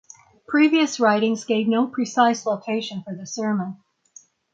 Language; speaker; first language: English; native; English